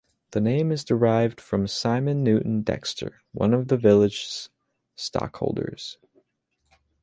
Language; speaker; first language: English; native; English